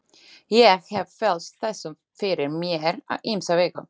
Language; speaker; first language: Icelandic; non-native, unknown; Slovak